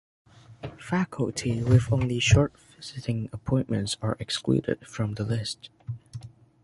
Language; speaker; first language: English; native; English